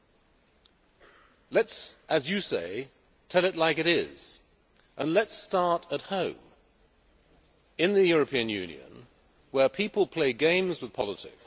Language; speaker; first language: English; native; English